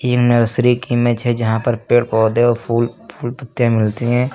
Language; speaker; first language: Hindi; native; Hindi